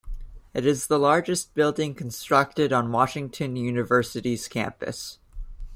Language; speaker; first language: English; native; English